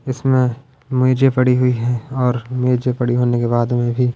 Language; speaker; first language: Hindi; non-native, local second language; Punjabi